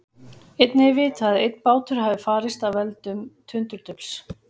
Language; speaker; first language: Icelandic; native; Icelandic